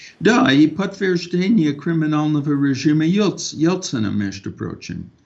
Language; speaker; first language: Russian; non-native, fluent; English